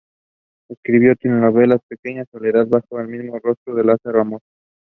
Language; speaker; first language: English; non-native, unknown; Spanish